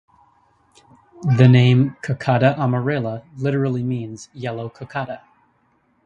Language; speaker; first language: English; native; English